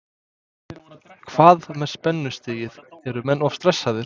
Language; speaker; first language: Icelandic; non-native, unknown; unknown